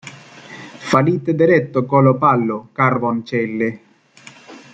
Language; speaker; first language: English; native; English